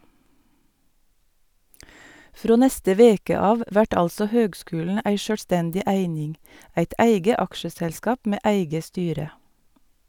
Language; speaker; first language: Norwegian; native; Norwegian